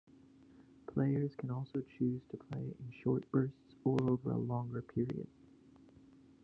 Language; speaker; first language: English; native; English